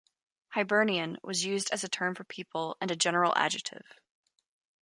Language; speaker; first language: English; native; English